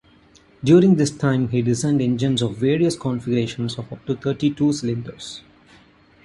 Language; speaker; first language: English; non-native, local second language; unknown